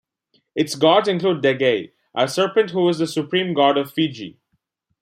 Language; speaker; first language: English; non-native, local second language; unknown